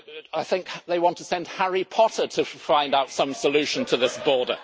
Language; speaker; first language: English; native; English